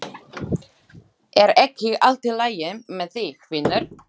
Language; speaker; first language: Icelandic; non-native, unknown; Slovak